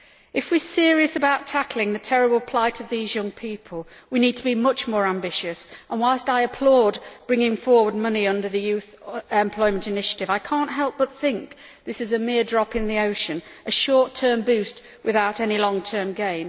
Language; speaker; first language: English; native; English